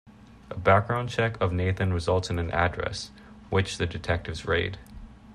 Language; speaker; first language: English; native; English